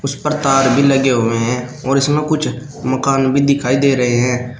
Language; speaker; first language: Hindi; native; Hindi